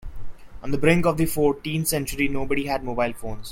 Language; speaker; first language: English; non-native, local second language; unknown